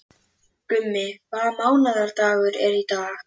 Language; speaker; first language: Icelandic; native; Icelandic